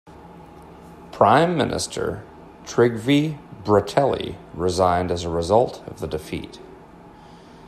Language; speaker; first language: English; native; English